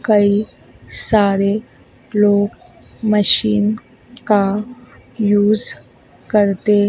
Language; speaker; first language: Hindi; native; Hindi